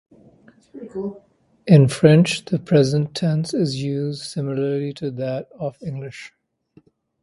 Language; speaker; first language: English; non-native, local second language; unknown